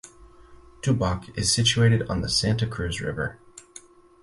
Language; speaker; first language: English; native; English